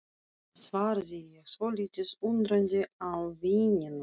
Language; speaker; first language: Icelandic; non-native, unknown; Russian